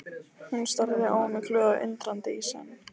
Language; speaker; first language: Icelandic; non-native, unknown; Lithuanian